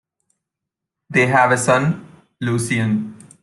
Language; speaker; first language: English; non-native, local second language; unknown